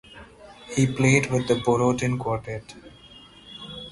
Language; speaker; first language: English; non-native, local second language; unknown